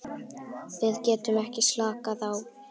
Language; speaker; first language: Icelandic; native; Icelandic